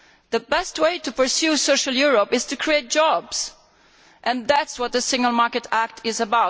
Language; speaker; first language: English; non-native, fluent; Italian